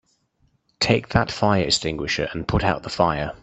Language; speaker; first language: English; native; English